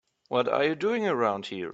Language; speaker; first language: English; non-native, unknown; German